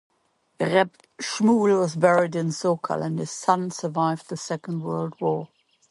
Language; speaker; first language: English; non-native, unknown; German